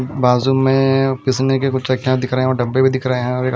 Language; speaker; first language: Hindi; non-native, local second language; Punjabi